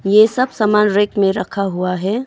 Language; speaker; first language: Hindi; non-native, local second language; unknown